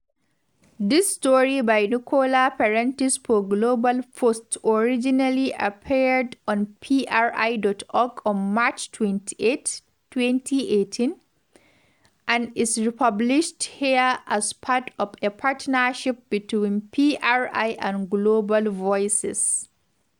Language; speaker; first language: English; non-native, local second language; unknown